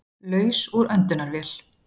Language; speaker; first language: Icelandic; native; Icelandic